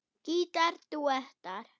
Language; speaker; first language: Icelandic; non-native, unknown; German